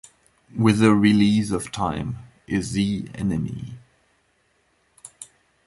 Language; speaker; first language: English; non-native, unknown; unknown